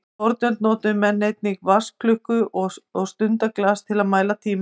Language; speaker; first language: Icelandic; native; Icelandic